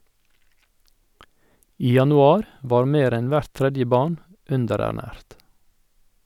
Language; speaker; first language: Norwegian; native; Norwegian